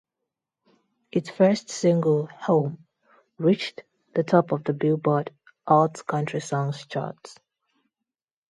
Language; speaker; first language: English; non-native, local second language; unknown